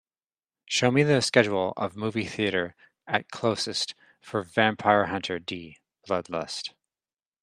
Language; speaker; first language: English; native; English